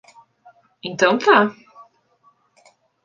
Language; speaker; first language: Portuguese; native; Portuguese